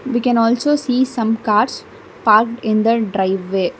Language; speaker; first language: English; non-native, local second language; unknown